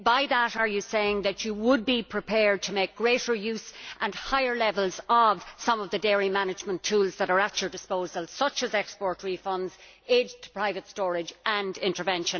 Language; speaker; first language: English; native; English